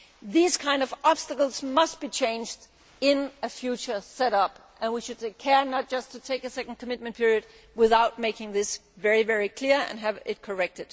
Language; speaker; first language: English; non-native, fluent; Danish